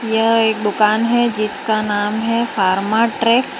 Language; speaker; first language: Hindi; non-native, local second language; Gujarati